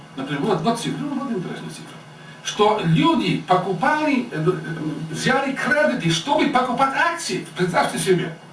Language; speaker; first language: Russian; non-native, fluent; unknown